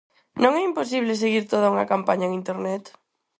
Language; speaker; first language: Galician; non-native, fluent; Spanish